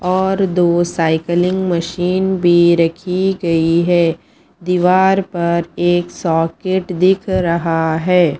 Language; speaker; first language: Hindi; non-native, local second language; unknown